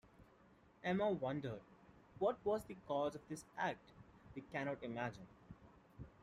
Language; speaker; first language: English; non-native, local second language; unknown